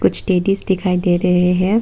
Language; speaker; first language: Hindi; non-native, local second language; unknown